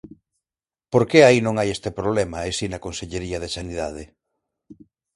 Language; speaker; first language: Galician; non-native, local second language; Spanish